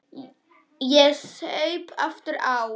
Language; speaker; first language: Icelandic; non-native, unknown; Polish